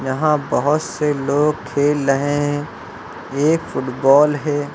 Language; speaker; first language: Hindi; native; Hindi